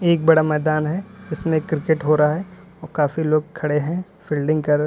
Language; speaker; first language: Hindi; native; Hindi